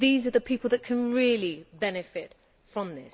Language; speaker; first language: English; native; English